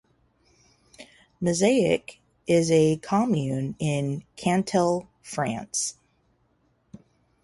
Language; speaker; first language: English; native; English